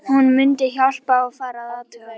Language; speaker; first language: Icelandic; native; Icelandic